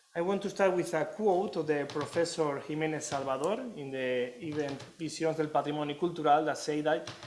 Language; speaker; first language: English; non-native, fluent; Catalan